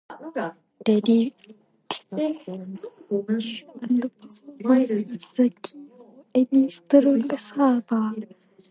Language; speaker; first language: English; non-native, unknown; Japanese